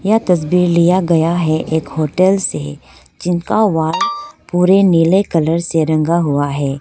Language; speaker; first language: Hindi; non-native, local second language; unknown